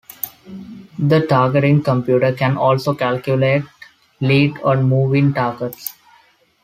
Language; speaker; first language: English; non-native, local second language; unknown